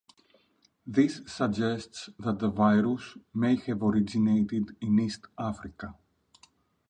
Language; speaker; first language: English; non-native, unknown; Greek